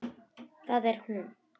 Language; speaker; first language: Icelandic; non-native, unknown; Russian